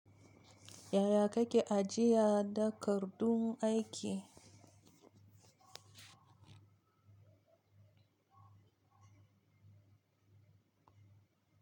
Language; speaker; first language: Hausa; native; Hausa